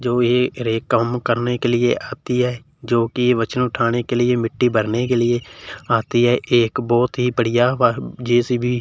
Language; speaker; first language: Hindi; non-native, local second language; Punjabi